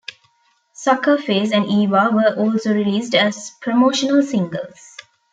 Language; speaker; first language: English; non-native, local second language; Tamil